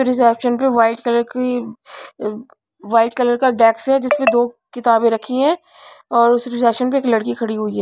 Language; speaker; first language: Hindi; non-native, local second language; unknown